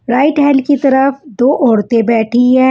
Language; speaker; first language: Hindi; non-native, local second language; Punjabi